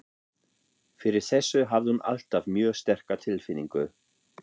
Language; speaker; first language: Icelandic; non-native, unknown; German